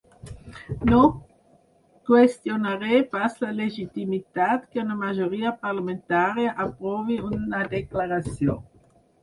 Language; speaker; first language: Catalan; non-native, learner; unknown